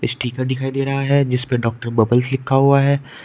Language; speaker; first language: Hindi; native; Hindi